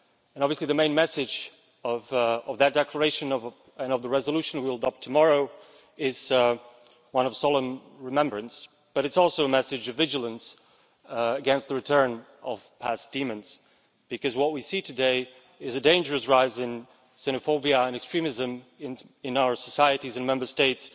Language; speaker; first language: English; non-native, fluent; Slovak